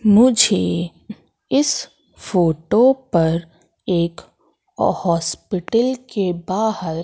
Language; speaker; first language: Hindi; native; Hindi